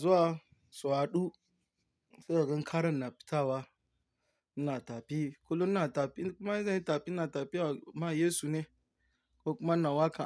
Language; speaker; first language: Hausa; non-native, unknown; Yoruba